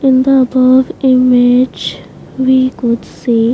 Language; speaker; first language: English; non-native, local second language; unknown